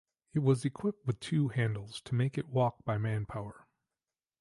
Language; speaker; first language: English; native; English